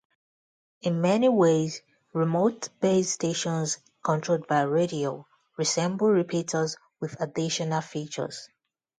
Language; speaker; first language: English; non-native, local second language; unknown